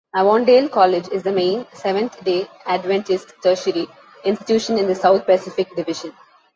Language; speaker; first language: English; non-native, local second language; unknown